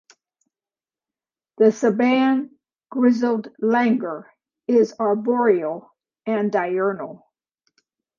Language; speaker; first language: English; native; English